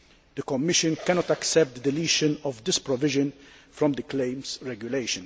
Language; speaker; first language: English; non-native, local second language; Maltese